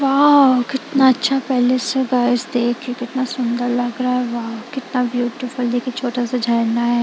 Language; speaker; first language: Hindi; non-native, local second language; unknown